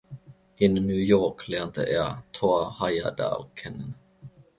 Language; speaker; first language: German; non-native, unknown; Finnish